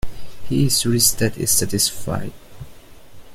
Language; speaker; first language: English; non-native, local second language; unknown